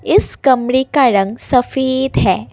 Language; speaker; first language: Hindi; non-native, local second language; Assamese